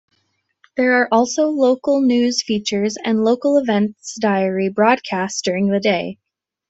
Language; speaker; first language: English; native; English